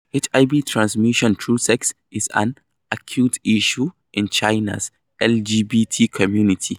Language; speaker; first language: English; non-native, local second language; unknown